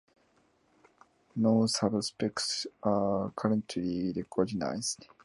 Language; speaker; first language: English; non-native, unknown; Japanese